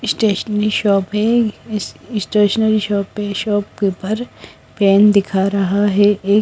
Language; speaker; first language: Hindi; non-native, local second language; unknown